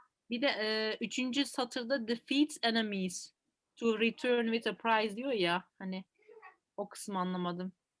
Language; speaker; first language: Turkish; native; Turkish